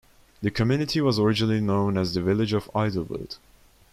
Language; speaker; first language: English; non-native, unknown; Turkish